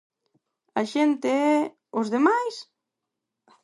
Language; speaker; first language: Galician; non-native, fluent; Spanish